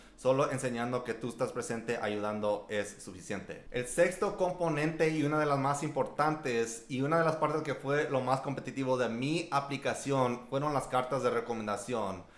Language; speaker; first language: Spanish; early bilingual, heritage; Spanish